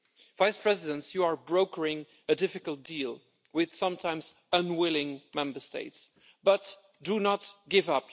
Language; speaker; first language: English; non-native, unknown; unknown